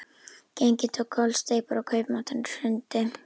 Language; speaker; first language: Icelandic; native; Icelandic